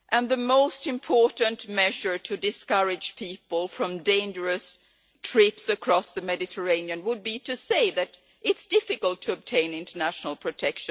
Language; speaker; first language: English; non-native, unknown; Swedish